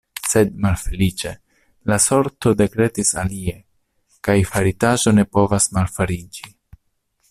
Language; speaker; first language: Esperanto; non-native, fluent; Italian